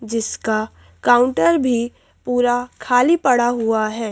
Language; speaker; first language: Hindi; native; Hindi